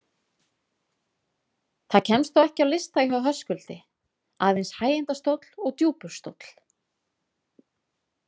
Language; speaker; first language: Icelandic; native; Icelandic